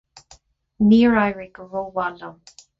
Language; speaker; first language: Irish; non-native, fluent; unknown